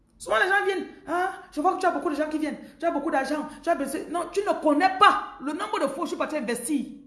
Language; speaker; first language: French; non-native, local second language; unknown